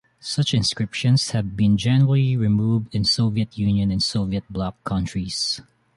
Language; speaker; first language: English; non-native, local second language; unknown